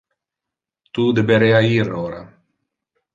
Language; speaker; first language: Interlingua; non-native, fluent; Italian